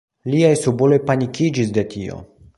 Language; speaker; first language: Esperanto; non-native, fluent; Polish